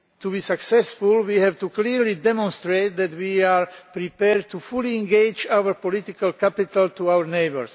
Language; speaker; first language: English; non-native, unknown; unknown